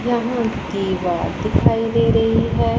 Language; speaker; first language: Hindi; non-native, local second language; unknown